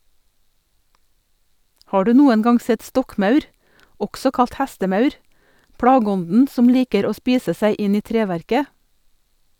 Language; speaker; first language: Norwegian; native; Norwegian